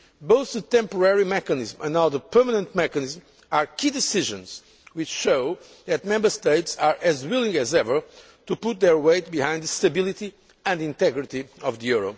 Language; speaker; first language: English; non-native, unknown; Portuguese